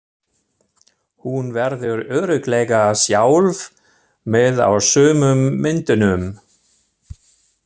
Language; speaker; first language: Icelandic; non-native, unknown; German